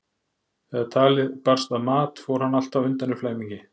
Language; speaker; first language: Icelandic; native; Icelandic